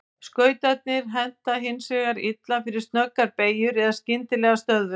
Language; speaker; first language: Icelandic; native; Icelandic